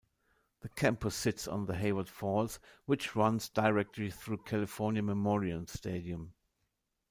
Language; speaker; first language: English; non-native, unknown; German